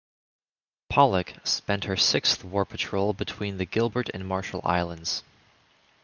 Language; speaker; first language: English; native; English